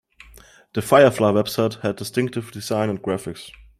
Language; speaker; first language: English; non-native, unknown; German